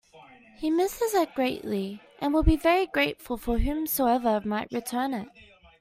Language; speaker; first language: English; native; English